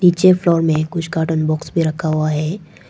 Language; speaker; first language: Hindi; non-native, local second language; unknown